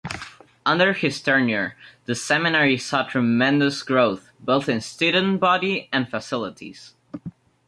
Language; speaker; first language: English; native; English